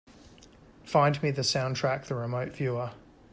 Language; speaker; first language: English; native; English